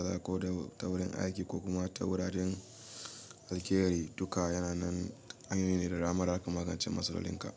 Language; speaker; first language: Hausa; native; Hausa